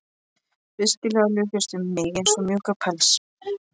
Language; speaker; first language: Icelandic; non-native, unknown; Polish